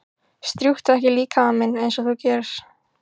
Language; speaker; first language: Icelandic; native; Icelandic